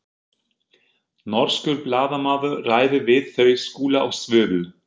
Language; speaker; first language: Icelandic; non-native, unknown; German